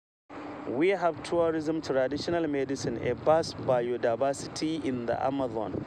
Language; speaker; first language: English; non-native, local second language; Hausa